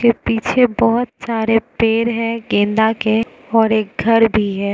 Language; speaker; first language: Hindi; non-native, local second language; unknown